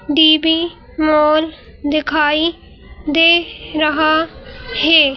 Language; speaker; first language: Hindi; native; Hindi